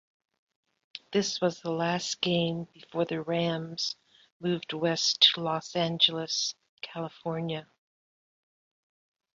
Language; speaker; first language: English; native; English